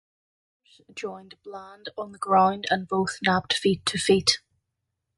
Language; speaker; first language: English; native; English